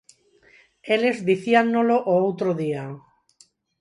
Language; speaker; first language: Galician; non-native, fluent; Spanish